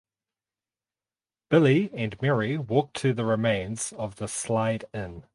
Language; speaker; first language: English; native; English